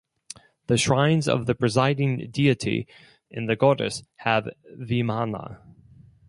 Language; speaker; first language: English; non-native, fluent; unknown